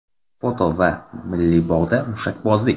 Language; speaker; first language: Uzbek; non-native, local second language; Kara-Kalpak